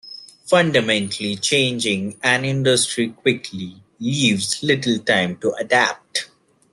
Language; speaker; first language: English; non-native, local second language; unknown